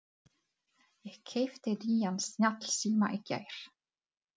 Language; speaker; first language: Icelandic; non-native, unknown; Czech